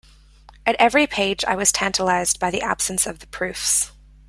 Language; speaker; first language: English; native; English